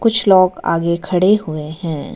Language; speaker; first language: Hindi; non-native, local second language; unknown